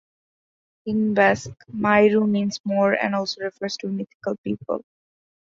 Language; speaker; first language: English; non-native, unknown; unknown